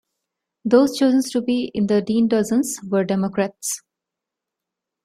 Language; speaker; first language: English; non-native, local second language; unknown